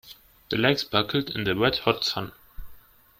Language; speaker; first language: English; non-native, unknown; German